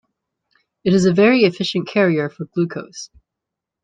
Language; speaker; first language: English; native; English